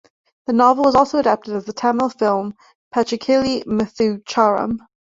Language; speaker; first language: English; native; English